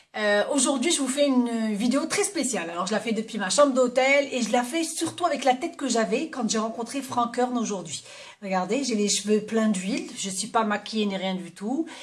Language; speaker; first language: French; non-native, local second language; Arabic